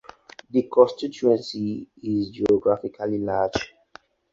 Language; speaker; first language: English; non-native, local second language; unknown